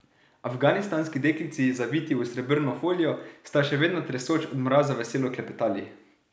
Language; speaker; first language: Slovenian; native; Slovenian